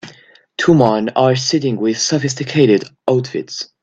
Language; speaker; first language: English; non-native, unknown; French